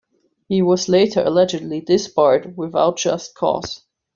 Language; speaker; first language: English; non-native, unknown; German